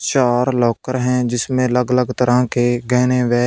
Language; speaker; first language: Hindi; non-native, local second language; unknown